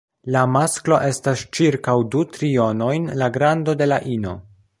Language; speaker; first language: Esperanto; non-native, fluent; Polish